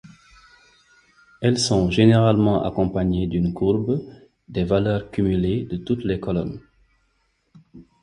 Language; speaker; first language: French; non-native, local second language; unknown